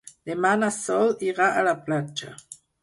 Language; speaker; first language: Catalan; non-native, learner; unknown